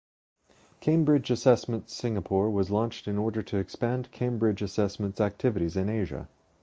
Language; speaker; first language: English; native; English